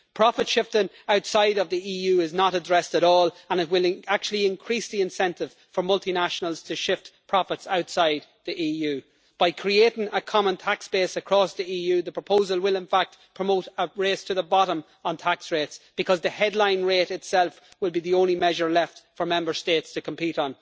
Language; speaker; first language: English; native; English